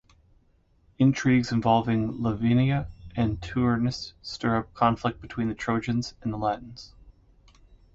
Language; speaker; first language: English; native; English